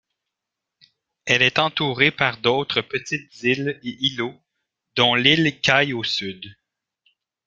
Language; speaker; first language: French; native; French